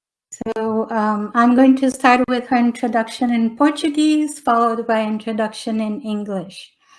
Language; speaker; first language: English; non-native, fluent; Portuguese